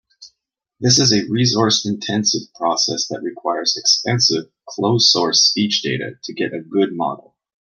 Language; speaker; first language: English; native; English